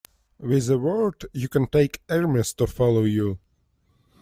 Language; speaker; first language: English; non-native, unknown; Russian